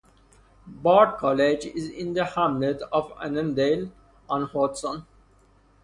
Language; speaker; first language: English; non-native, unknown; Persian